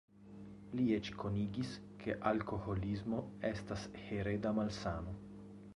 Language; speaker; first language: Esperanto; non-native, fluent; Italian